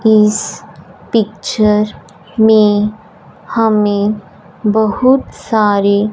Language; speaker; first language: Hindi; non-native, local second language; Punjabi